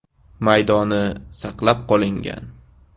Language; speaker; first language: Uzbek; native; Uzbek